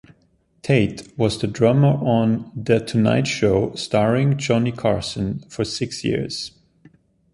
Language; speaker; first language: English; non-native, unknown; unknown